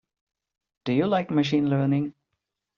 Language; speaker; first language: English; non-native, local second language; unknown